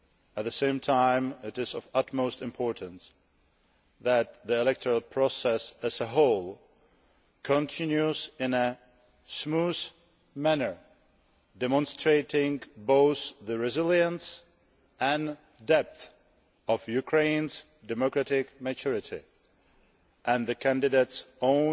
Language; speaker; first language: English; non-native, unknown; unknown